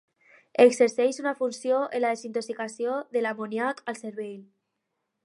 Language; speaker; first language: Catalan; non-native, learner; Spanish